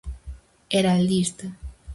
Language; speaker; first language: Galician; native; Galician